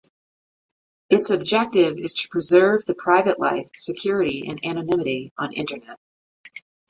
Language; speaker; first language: English; native; English